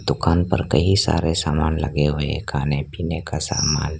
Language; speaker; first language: Hindi; non-native, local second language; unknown